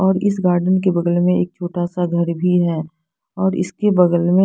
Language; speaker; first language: Hindi; non-native, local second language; Punjabi